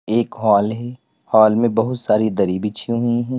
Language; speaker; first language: Hindi; native; Hindi